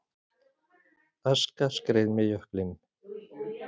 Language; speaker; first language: Icelandic; native; Icelandic